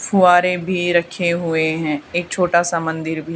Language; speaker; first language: Hindi; native; Hindi